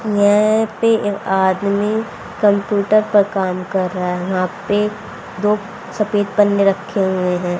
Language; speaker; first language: Hindi; native; Hindi